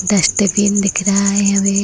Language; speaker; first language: Hindi; native; Hindi